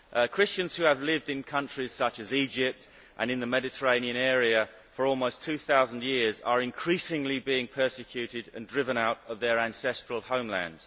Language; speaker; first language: English; native; English